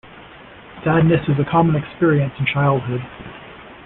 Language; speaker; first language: English; native; English